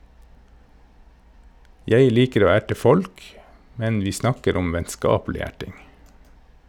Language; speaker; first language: Norwegian; native; Norwegian